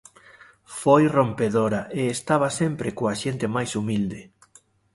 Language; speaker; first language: Galician; native; Galician